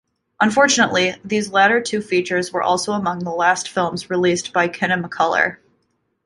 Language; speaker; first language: English; native; English